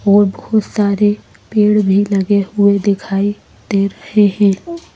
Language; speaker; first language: Hindi; native; Hindi